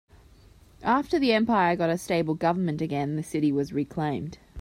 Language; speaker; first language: English; native; English